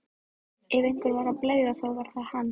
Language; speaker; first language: Icelandic; native; Icelandic